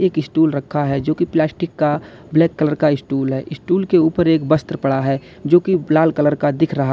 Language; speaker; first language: Hindi; native; Hindi